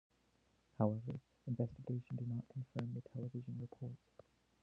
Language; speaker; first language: English; native; English